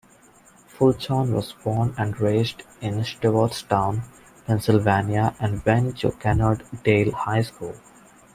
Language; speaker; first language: English; non-native, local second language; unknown